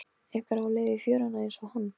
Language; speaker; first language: Icelandic; non-native, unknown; Polish